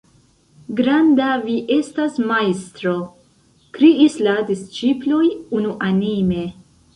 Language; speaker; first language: Esperanto; non-native, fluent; Central Kurdish